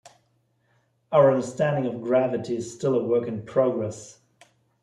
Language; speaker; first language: English; non-native, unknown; German